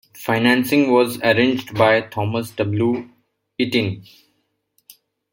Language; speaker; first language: English; non-native, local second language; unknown